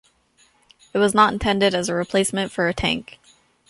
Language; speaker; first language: English; native; English